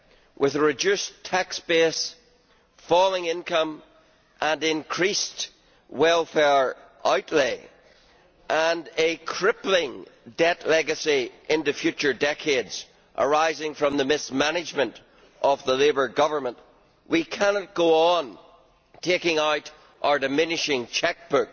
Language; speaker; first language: English; native; English